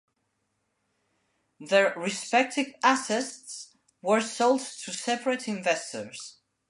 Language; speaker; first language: English; non-native, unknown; Spanish